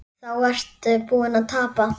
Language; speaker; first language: Icelandic; native; Icelandic